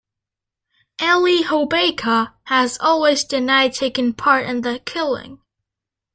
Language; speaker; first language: English; native; English